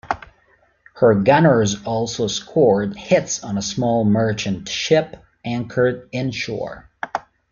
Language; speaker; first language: English; native; English